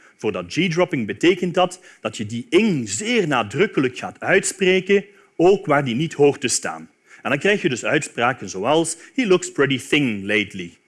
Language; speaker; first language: Dutch; native; Dutch